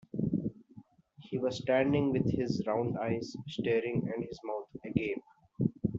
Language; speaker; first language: English; non-native, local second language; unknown